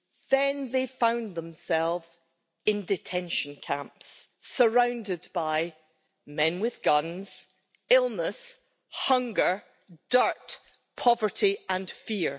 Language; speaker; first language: English; native; English